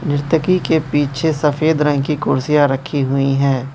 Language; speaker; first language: Hindi; non-native, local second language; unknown